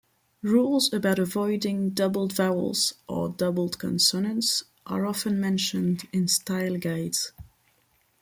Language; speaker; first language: English; non-native, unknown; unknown